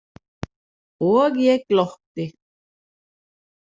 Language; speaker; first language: Icelandic; non-native, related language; Danish